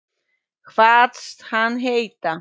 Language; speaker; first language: Icelandic; non-native, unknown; Polish